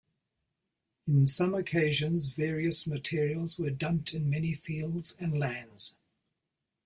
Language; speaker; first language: English; native; English